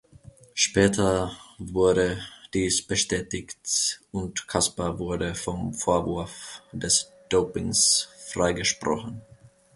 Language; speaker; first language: German; non-native, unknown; Finnish